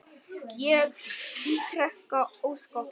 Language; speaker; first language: Icelandic; non-native, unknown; Vietnamese